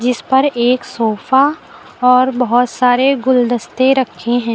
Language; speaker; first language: Hindi; native; Hindi